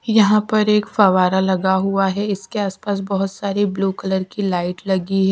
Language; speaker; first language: Hindi; non-native, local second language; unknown